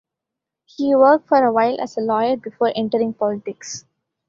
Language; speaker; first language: English; non-native, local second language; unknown